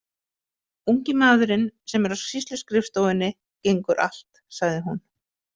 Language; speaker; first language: Icelandic; native; Icelandic